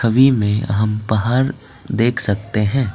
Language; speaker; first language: Hindi; non-native, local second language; Assamese